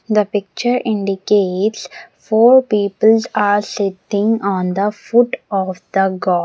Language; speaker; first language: English; non-native, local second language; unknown